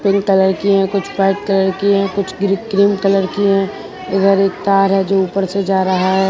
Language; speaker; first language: Hindi; non-native, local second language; Gujarati